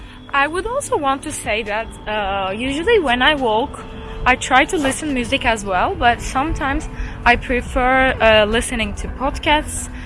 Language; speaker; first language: English; non-native, fluent; Turkish